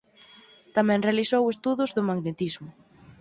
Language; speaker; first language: Galician; native; Galician